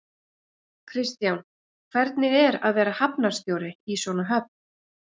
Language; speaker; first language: Icelandic; native; Icelandic